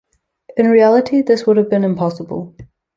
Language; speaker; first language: English; native; English